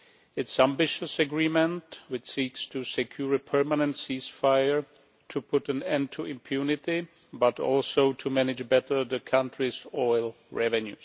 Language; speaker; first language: English; non-native, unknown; Czech